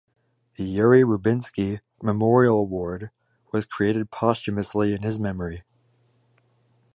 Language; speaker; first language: English; native; English